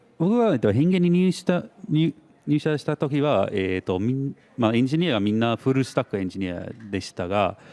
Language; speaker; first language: Japanese; non-native, fluent; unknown